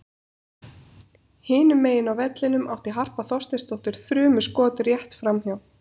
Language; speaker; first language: Icelandic; native; Icelandic